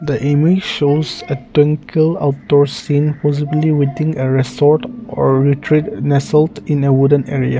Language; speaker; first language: English; non-native, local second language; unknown